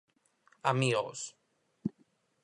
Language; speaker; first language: Galician; native; Galician